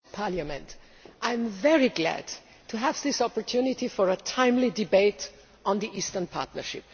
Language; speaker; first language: English; non-native, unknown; German